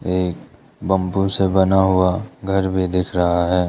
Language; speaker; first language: Hindi; early bilingual, other home language; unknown